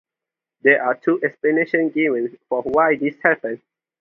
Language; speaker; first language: English; non-native, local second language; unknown